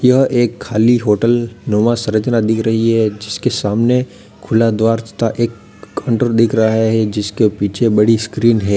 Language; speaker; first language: Hindi; native; Hindi